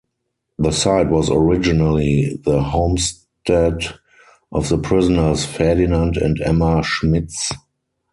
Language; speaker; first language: English; non-native, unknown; German